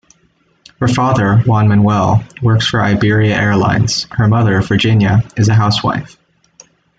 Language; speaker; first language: English; native; English